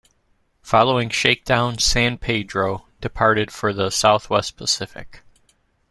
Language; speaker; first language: English; native; English